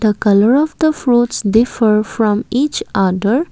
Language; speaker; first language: English; non-native, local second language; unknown